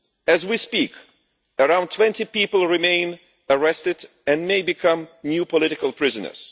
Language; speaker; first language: English; non-native, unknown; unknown